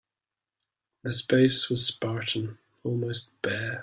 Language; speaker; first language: English; native; English